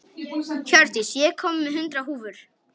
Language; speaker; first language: Icelandic; non-native, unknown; Polish